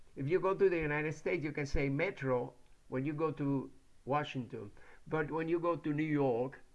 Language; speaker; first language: English; non-native, fluent; Spanish